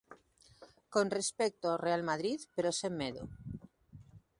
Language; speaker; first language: Galician; native; Galician